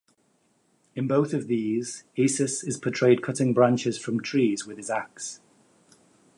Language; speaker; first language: English; native; English